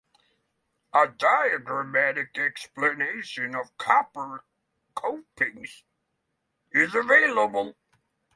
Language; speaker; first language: English; non-native, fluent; Norwegian